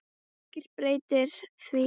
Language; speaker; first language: Icelandic; native; Icelandic